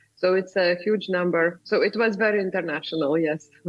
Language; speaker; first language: English; non-native, fluent; Lithuanian